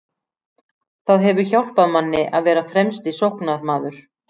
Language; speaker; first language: Icelandic; native; Icelandic